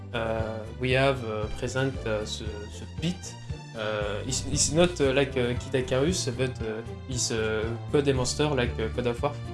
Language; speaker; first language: English; non-native, learner; French